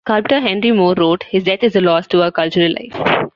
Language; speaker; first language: English; non-native, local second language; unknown